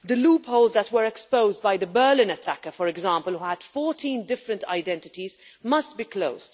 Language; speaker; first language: English; non-native, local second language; Maltese